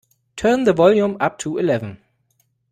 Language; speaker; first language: English; non-native, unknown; German